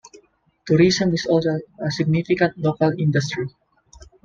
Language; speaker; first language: English; non-native, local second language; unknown